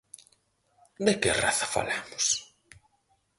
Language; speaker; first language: Galician; native; Galician